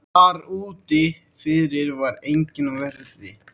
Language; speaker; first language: Icelandic; native; Icelandic